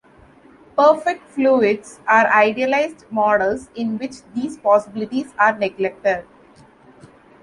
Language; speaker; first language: English; non-native, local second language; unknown